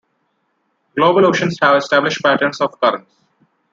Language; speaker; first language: English; non-native, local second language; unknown